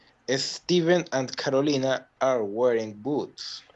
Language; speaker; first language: English; non-native, learner; Spanish